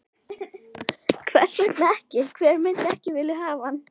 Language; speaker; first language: Icelandic; native; Icelandic